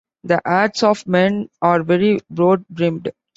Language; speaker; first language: English; non-native, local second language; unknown